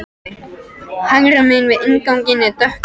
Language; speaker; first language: Icelandic; non-native, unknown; French